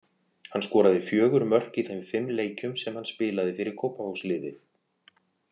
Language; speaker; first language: Icelandic; native; Icelandic